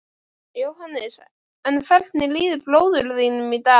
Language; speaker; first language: Icelandic; native; Icelandic